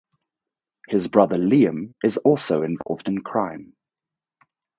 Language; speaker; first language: English; native; English